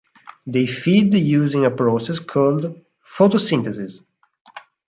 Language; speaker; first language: English; non-native, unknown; Italian